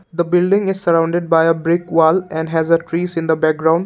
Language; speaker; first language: English; non-native, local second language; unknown